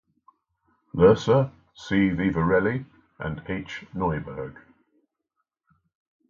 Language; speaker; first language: English; native; English